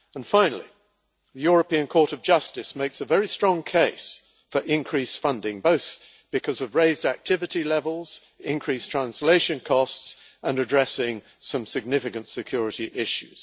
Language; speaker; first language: English; native; English